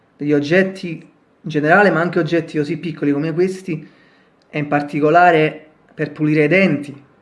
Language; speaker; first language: Italian; native; Italian